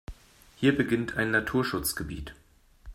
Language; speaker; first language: German; native; German